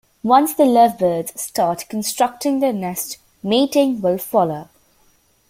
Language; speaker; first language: English; native; English